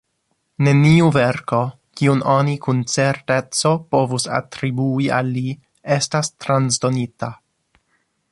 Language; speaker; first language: Esperanto; non-native, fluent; English